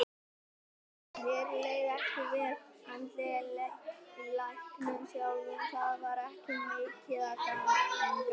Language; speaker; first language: Icelandic; native; Icelandic